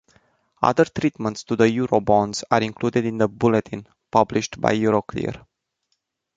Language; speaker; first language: English; non-native, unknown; Romanian